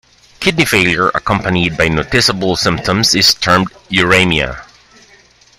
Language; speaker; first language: English; non-native, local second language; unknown